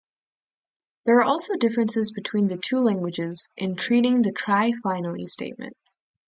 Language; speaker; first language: English; native; English